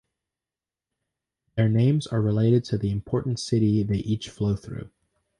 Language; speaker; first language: English; native; English